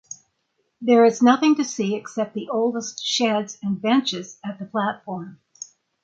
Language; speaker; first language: English; native; English